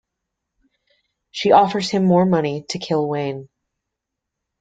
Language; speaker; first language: English; native; English